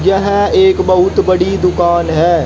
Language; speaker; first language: Hindi; native; Hindi